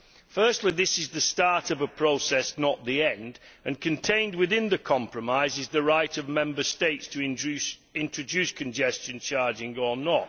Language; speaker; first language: English; native; English